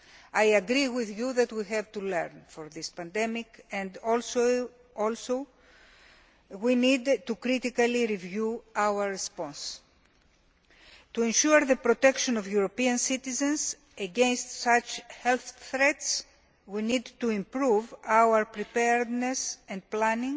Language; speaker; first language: English; non-native, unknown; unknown